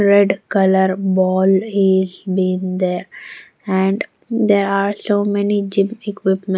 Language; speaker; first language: English; non-native, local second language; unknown